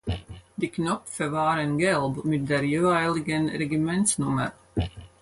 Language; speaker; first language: German; non-native, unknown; Latvian